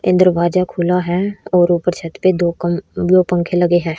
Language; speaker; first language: Hindi; native; Hindi